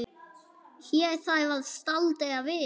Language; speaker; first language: Icelandic; non-native, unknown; German